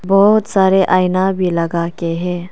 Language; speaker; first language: Hindi; non-native, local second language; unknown